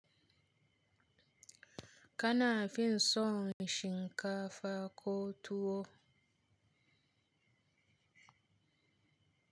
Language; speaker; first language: Hausa; native; Hausa